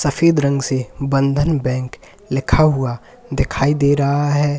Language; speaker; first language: Hindi; native; Hindi